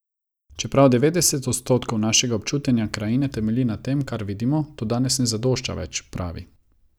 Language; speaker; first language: Slovenian; non-native, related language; Croatian